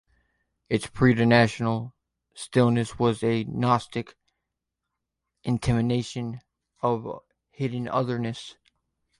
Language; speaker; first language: English; native; English